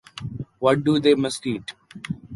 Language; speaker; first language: English; non-native, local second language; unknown